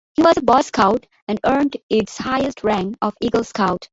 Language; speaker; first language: English; non-native, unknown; Bangla